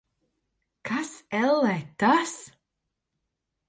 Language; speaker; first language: Latvian; native; Latvian